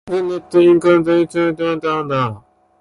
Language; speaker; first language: English; non-native, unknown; Japanese